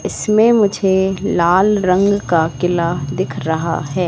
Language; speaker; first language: Hindi; native; Hindi